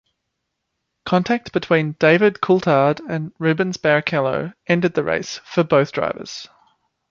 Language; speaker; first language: English; native; English